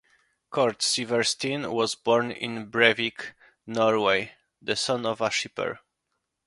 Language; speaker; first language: English; non-native, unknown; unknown